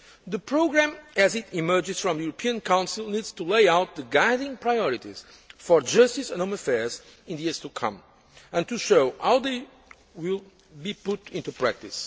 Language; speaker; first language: English; non-native, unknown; Portuguese